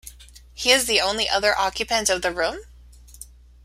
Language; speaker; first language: English; native; English